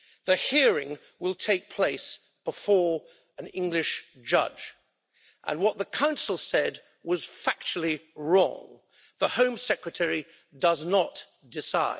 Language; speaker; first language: English; native; English